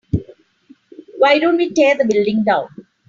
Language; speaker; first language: English; non-native, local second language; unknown